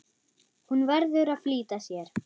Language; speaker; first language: Icelandic; non-native, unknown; German